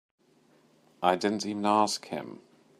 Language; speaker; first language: English; native; English